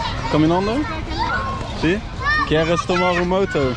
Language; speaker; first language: Spanish; non-native, learner; Dutch